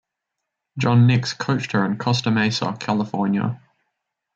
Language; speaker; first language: English; native; English